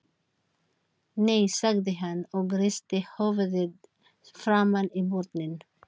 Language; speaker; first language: Icelandic; non-native, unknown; Filipino